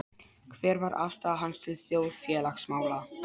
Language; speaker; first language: Icelandic; non-native, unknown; Polish